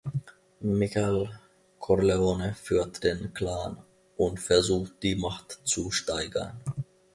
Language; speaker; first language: German; non-native, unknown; Finnish